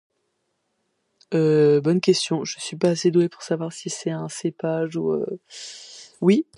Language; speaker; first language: French; native; French